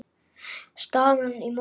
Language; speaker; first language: Icelandic; native; Icelandic